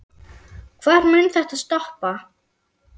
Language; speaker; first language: Icelandic; non-native, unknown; German